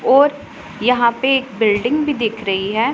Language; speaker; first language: Hindi; non-native, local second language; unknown